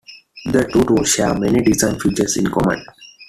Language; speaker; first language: English; non-native, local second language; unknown